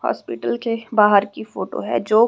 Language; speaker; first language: Hindi; native; Hindi